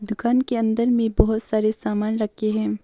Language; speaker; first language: Hindi; early bilingual, other home language; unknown